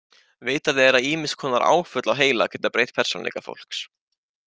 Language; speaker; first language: Icelandic; native; Icelandic